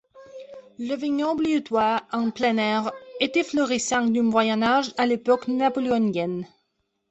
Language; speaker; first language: French; non-native, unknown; Belarusian